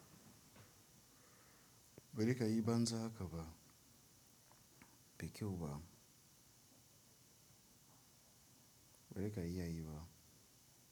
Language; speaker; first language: Hausa; non-native, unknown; Tiv